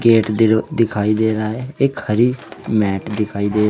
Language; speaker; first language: Hindi; native; Hindi